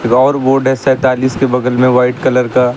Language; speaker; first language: Hindi; native; Hindi